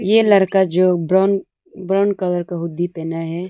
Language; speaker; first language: Hindi; early bilingual, other home language; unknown